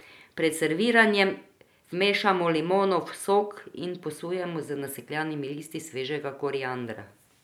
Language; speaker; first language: Slovenian; non-native, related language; Croatian